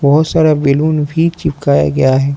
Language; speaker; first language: Hindi; non-native, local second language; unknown